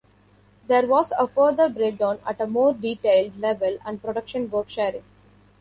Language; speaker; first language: English; non-native, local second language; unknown